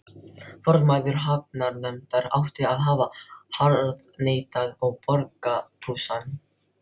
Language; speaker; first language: Icelandic; non-native, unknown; Filipino